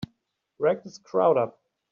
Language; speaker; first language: English; native; English